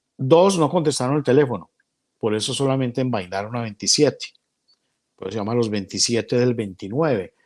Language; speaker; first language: Spanish; native; Spanish